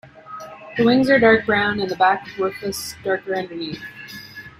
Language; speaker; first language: English; native; English